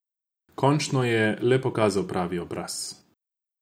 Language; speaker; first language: Slovenian; non-native, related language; Croatian